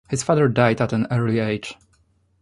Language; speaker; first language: English; non-native, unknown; Polish